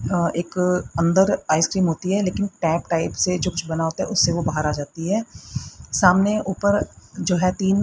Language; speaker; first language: Hindi; native; Hindi